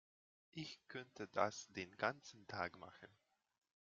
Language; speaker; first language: German; non-native, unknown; Hungarian